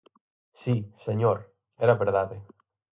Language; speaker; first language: Galician; native; Galician